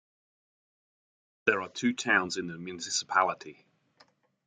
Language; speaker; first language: English; native; English